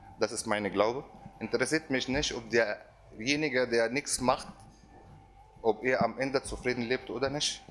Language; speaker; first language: German; non-native, fluent; Arabic